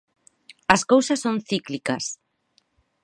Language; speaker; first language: Galician; non-native, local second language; Spanish